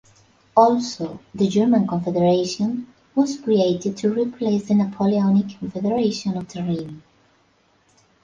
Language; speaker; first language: English; non-native, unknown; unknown